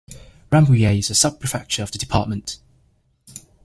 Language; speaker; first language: English; native; English